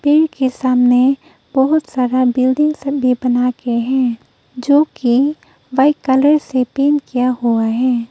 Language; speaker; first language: Hindi; non-native, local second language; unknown